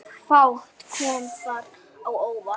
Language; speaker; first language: Icelandic; native; Icelandic